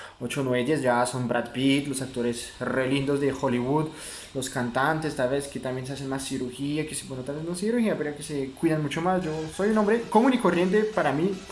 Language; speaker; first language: Spanish; non-native, fluent; French